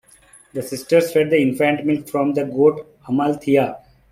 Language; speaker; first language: English; non-native, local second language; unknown